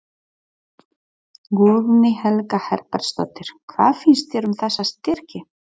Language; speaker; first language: Icelandic; non-native, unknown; Polish